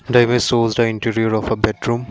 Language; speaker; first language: English; non-native, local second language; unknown